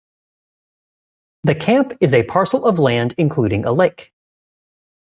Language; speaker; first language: English; native; English